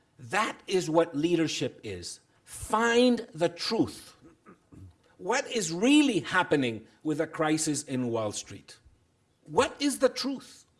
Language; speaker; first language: English; non-native, fluent; Spanish